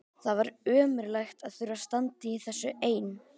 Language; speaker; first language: Icelandic; native; Icelandic